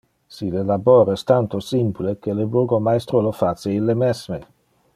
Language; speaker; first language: Interlingua; non-native, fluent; Dutch